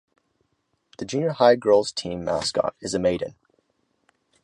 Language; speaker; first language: English; native; English